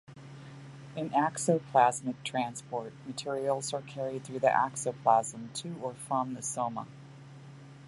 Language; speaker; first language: English; native; English